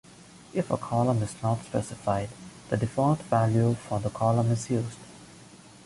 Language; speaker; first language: English; non-native, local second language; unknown